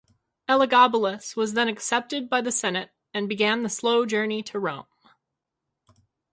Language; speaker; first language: English; native; English